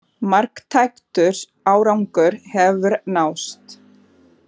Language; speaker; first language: Icelandic; non-native, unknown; Portuguese